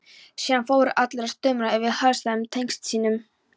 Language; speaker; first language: Icelandic; non-native, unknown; Polish